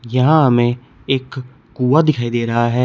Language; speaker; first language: Hindi; native; Hindi